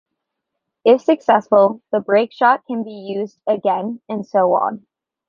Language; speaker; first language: English; native; English